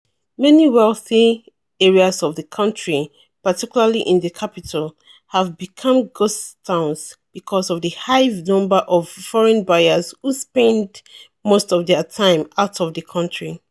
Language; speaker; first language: English; non-native, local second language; Yoruba